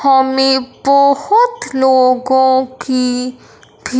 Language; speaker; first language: Hindi; non-native, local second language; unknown